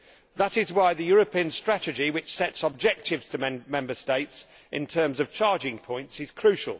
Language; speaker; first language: English; native; English